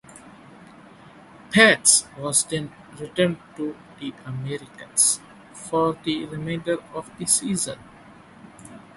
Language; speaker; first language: English; non-native, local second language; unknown